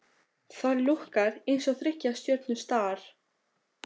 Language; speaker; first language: Icelandic; non-native, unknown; Albanian